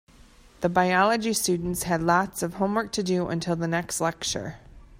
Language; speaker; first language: English; native; English